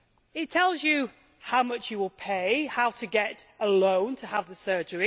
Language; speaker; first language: English; native; English